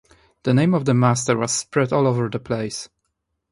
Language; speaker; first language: English; non-native, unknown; Polish